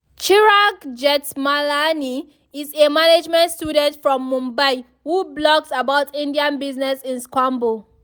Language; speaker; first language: English; non-native, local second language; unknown